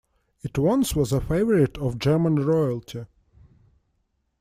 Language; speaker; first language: English; non-native, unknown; Russian